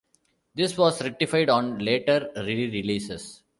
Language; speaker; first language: English; non-native, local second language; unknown